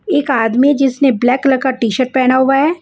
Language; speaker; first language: Hindi; non-native, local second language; Punjabi